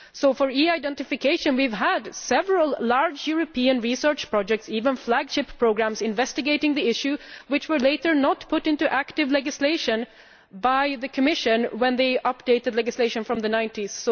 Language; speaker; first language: English; non-native, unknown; Swedish